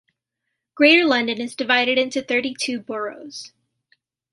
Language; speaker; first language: English; native; English